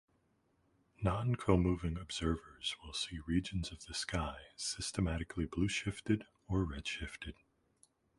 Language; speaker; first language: English; native; English